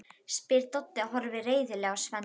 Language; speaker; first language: Icelandic; native; Icelandic